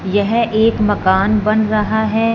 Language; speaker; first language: Hindi; non-native, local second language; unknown